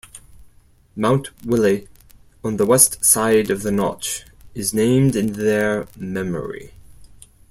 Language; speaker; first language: English; non-native, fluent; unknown